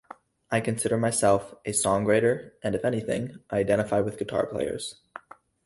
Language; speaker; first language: English; native; English